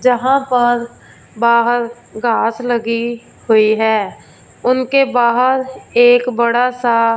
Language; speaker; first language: Hindi; non-native, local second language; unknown